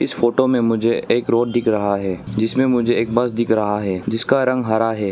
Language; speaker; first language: Hindi; non-native, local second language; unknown